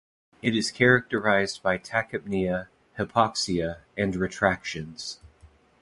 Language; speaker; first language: English; native; English